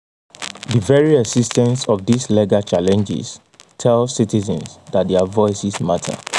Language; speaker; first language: English; non-native, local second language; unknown